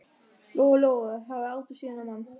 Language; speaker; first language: Icelandic; non-native, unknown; German